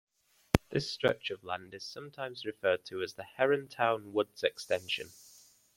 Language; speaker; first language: English; native; English